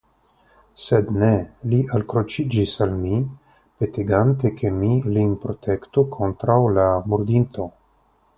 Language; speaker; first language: Esperanto; non-native, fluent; Russian